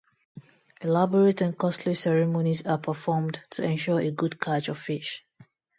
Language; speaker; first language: English; non-native, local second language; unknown